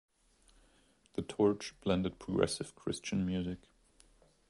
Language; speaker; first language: English; non-native, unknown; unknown